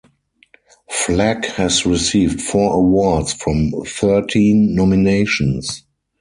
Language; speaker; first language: English; non-native, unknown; German